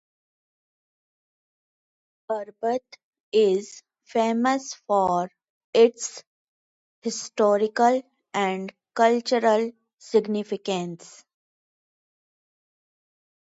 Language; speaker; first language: English; non-native, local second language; Hindi